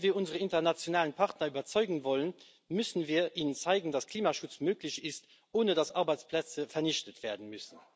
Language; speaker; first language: German; non-native, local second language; Luxembourgish